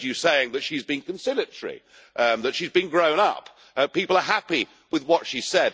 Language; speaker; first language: English; native; English